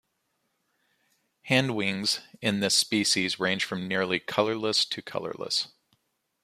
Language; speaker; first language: English; native; English